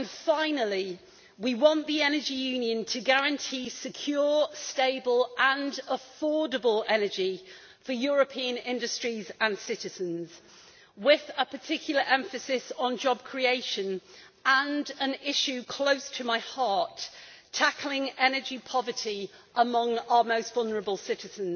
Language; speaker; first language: English; native; English